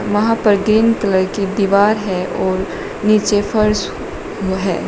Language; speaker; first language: Hindi; native; Hindi